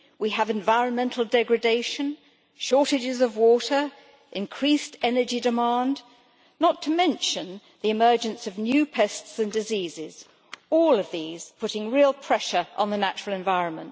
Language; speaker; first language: English; native; English